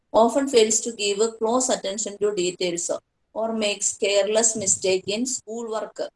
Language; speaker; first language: English; non-native, local second language; Malayalam